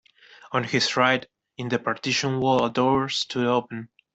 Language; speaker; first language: English; non-native, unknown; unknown